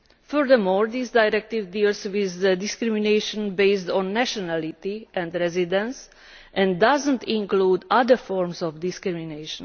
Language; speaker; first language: English; non-native, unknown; Hungarian